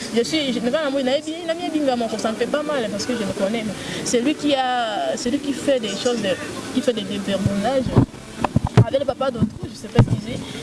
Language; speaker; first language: French; non-native, local second language; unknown